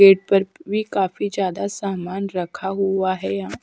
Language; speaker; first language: Hindi; non-native, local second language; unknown